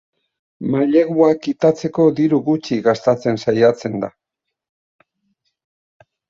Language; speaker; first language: Basque; native; Basque